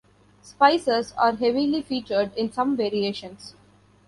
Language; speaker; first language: English; non-native, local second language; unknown